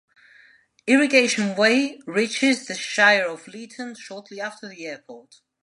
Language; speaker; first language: English; non-native, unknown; Spanish